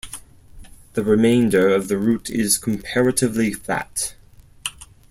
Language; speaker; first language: English; non-native, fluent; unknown